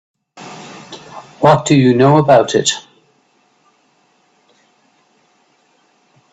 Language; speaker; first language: English; native; English